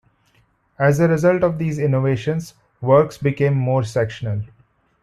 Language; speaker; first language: English; non-native, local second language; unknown